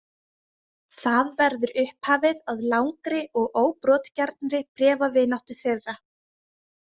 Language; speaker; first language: Icelandic; native; Icelandic